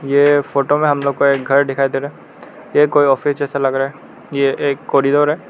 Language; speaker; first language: Hindi; non-native, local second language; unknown